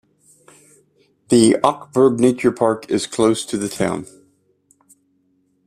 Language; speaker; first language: English; native; English